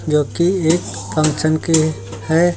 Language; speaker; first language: Hindi; native; Hindi